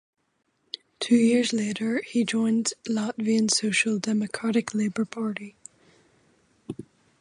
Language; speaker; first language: English; native; English